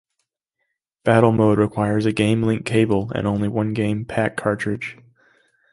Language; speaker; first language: English; native; English